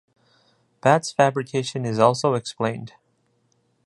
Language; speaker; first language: English; non-native, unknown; Japanese